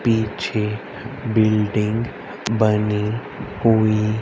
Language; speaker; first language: Hindi; native; Hindi